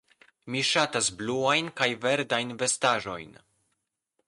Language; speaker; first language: Esperanto; non-native, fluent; Polish